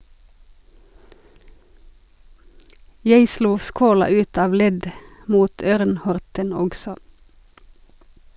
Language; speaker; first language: Norwegian; non-native, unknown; Finnish